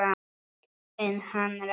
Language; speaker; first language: Icelandic; non-native, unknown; Polish